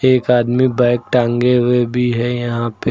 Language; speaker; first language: Hindi; native; Hindi